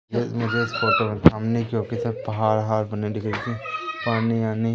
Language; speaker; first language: Hindi; native; Hindi